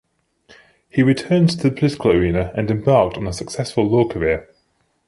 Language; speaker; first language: English; native; English